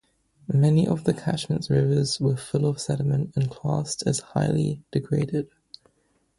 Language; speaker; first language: English; native; English